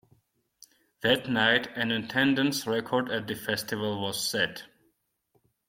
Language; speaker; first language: English; non-native, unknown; Georgian